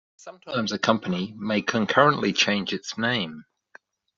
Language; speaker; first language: English; native; English